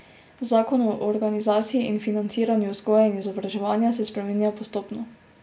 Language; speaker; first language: Slovenian; native; Slovenian